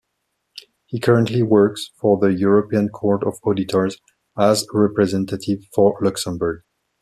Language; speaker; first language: English; non-native, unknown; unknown